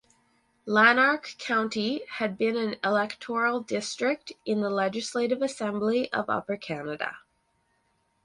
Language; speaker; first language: English; native; English